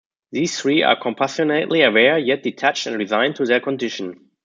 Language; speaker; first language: English; non-native, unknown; German